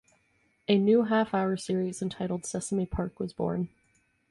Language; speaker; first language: English; native; English